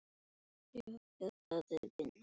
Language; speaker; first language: Icelandic; native; Icelandic